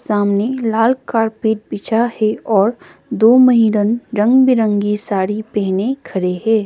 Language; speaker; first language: Hindi; non-native, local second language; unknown